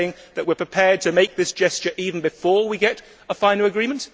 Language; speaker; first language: English; native; English